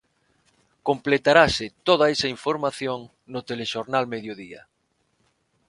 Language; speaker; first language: Galician; non-native, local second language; Spanish